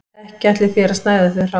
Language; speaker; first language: Icelandic; native; Icelandic